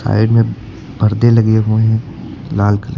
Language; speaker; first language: Hindi; native; Hindi